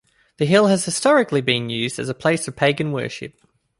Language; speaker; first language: English; native; English